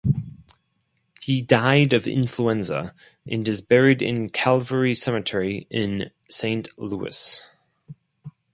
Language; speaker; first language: English; non-native, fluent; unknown